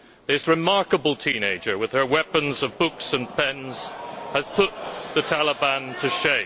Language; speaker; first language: English; native; English